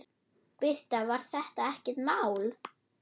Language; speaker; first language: Icelandic; non-native, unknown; German